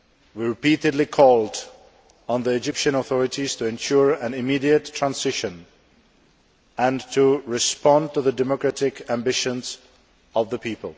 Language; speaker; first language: English; non-native, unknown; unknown